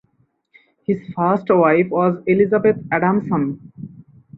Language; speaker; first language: English; non-native, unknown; Bangla